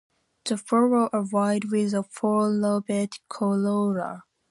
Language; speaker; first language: English; non-native, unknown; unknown